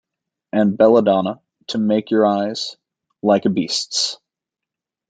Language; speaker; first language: English; native; English